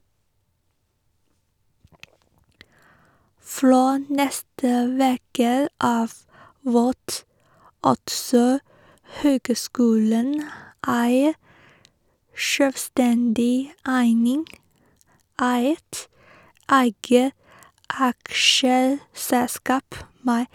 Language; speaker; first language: Norwegian; non-native, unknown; Chinese